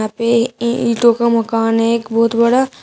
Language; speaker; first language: Hindi; native; Hindi